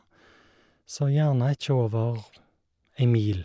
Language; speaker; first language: Norwegian; native; Norwegian